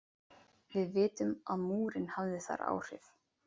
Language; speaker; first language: Icelandic; native; Icelandic